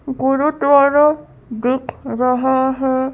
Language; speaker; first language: Hindi; native; Hindi